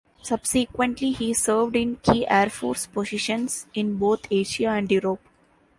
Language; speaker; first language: English; non-native, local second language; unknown